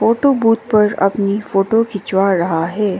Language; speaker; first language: Hindi; non-native, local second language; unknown